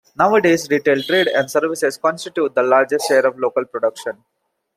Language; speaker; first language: English; non-native, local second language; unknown